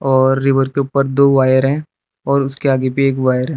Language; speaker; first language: Hindi; early bilingual, other home language; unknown